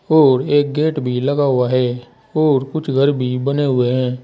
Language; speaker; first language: Hindi; native; Hindi